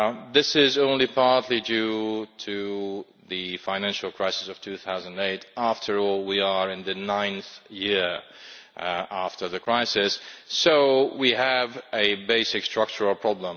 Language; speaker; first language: English; non-native, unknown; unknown